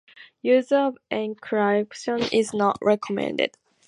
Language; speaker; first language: English; native; English